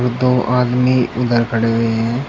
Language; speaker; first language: Hindi; native; Hindi